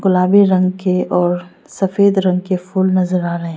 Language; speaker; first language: Hindi; non-native, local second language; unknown